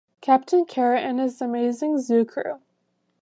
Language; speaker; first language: English; native; English